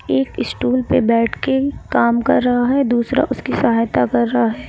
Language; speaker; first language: Hindi; native; Hindi